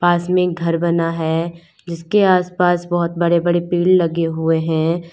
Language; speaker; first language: Hindi; native; Hindi